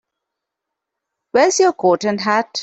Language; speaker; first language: English; non-native, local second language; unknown